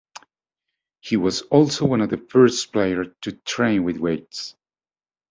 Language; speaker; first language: English; native; English